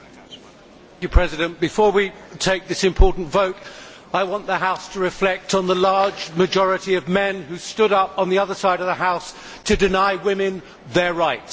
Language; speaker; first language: English; native; English